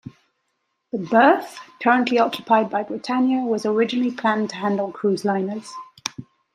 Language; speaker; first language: English; native; English